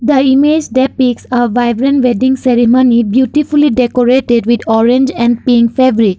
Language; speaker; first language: English; non-native, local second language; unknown